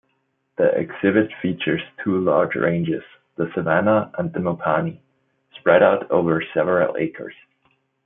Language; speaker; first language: English; non-native, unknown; German